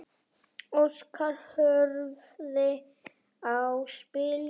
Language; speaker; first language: Icelandic; native; Icelandic